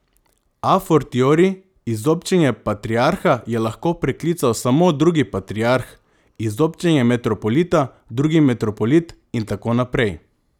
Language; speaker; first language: Slovenian; non-native, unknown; Macedonian